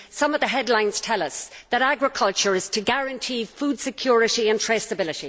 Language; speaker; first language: English; native; English